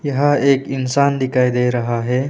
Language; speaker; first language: Hindi; non-native, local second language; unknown